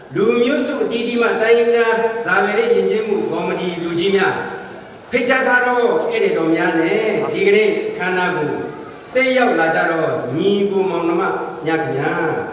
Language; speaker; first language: Burmese; non-native, local second language; Rawang